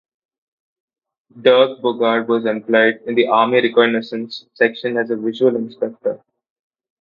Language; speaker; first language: English; non-native, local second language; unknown